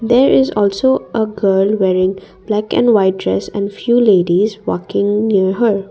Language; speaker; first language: English; non-native, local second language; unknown